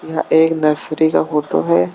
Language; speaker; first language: Hindi; native; Hindi